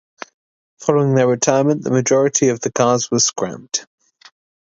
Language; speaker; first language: English; native; English